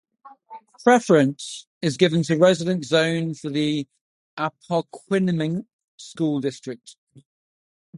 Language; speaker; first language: English; non-native, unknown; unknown